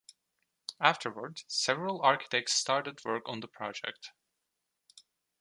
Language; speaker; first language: English; non-native, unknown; Turkish